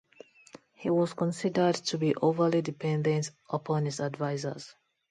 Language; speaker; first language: English; non-native, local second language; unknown